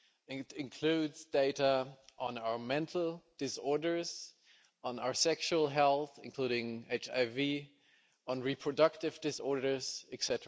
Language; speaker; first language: English; non-native, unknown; German